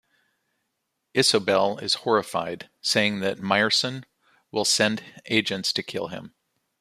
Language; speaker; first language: English; native; English